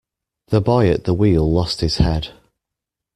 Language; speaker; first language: English; native; English